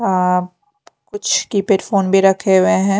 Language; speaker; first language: Hindi; non-native, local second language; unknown